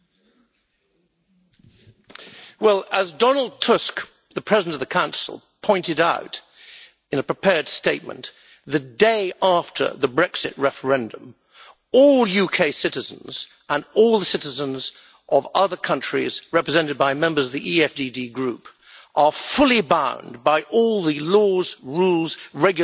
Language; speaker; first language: English; native; English